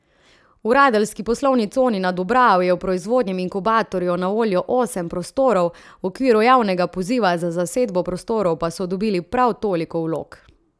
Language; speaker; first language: Slovenian; native; Slovenian